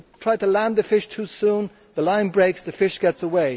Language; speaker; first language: English; native; English